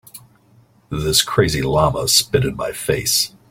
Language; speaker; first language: English; native; English